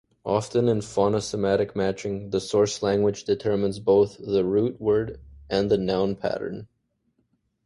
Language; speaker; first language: English; native; English